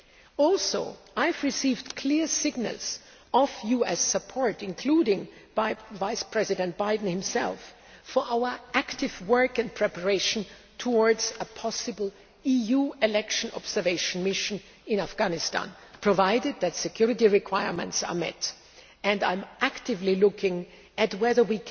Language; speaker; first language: English; non-native, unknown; German